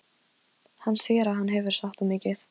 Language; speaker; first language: Icelandic; non-native, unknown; Polish